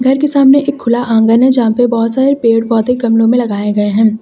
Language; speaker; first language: Hindi; native; Hindi